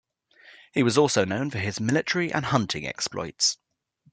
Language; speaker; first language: English; native; English